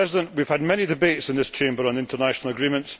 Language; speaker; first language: English; native; English